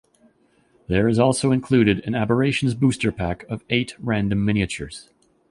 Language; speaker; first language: English; native; English